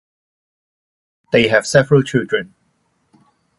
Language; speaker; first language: English; non-native, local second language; Cantonese